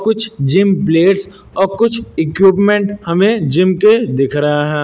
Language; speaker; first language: Hindi; native; Hindi